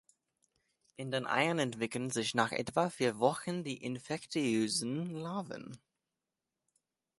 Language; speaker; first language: German; non-native, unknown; English